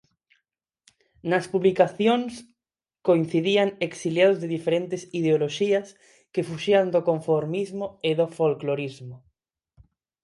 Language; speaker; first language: Galician; non-native, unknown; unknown